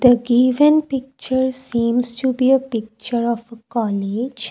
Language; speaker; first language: English; non-native, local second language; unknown